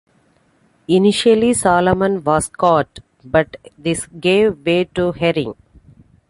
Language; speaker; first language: English; non-native, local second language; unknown